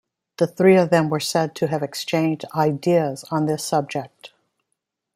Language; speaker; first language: English; native; English